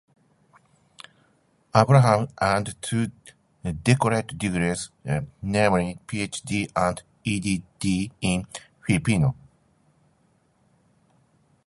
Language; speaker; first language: English; non-native, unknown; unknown